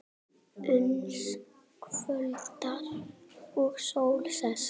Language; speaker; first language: Icelandic; native; Icelandic